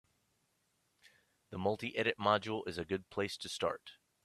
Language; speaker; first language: English; native; English